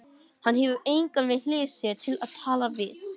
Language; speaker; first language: Icelandic; non-native, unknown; English